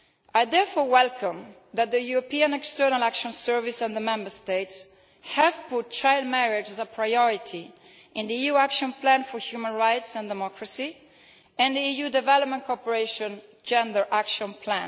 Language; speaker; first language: English; non-native, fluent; Italian